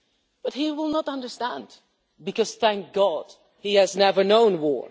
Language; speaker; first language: English; non-native, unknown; Dutch